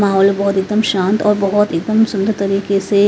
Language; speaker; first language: Hindi; native; Hindi